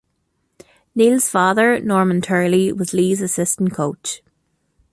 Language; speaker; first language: English; native; English